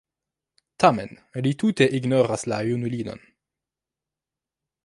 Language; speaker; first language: Esperanto; non-native, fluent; French